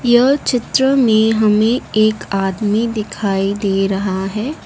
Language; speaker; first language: Hindi; non-native, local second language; Assamese